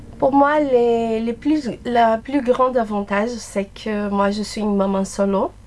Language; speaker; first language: French; non-native, fluent; Portuguese